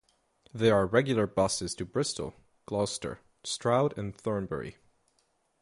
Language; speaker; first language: English; native; English